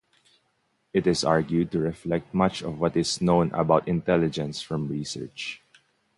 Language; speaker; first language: English; non-native, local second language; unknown